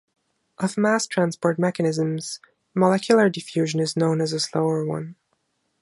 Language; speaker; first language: English; non-native, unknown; German